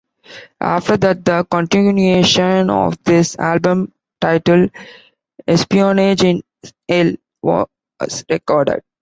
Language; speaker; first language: English; non-native, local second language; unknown